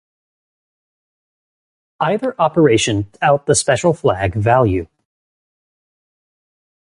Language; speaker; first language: English; native; English